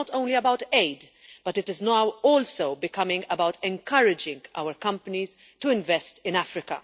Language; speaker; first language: English; non-native, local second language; Maltese